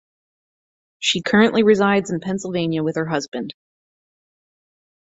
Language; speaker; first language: English; native; English